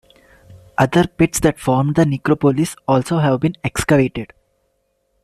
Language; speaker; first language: English; non-native, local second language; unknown